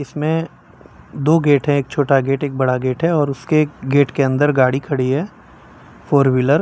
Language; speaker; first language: Hindi; non-native, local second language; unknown